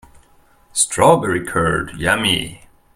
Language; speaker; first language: English; non-native, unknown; German